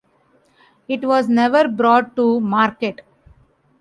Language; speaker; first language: English; non-native, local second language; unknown